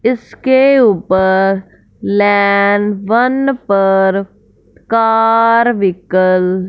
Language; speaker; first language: Hindi; non-native, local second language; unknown